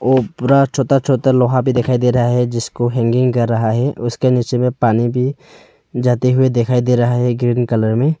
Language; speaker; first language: Hindi; early bilingual, other home language; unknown